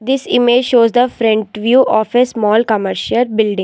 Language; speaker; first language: English; non-native, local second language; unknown